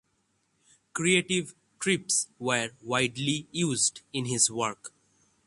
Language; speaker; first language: English; non-native, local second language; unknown